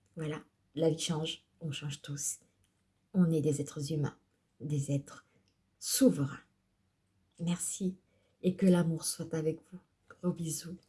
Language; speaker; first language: French; early bilingual, other home language; Portuguese